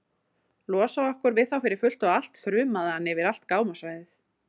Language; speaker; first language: Icelandic; native; Icelandic